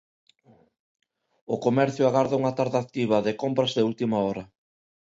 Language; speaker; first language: Galician; non-native, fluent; Spanish